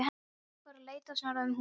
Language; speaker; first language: Icelandic; non-native, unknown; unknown